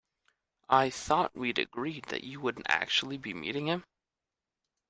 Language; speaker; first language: English; native; English